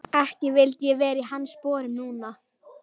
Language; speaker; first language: Icelandic; non-native, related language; Swedish